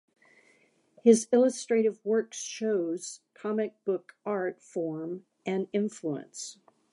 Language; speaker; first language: English; native; English